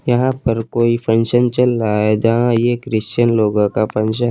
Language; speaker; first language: Hindi; native; Hindi